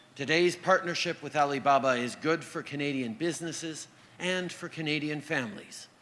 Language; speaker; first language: English; native; English